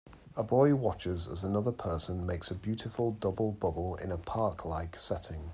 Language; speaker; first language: English; native; English